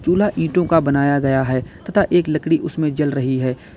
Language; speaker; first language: Hindi; native; Hindi